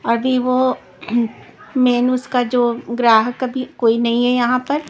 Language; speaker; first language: Hindi; non-native, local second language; Punjabi